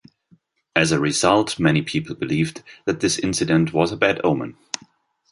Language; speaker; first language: English; non-native, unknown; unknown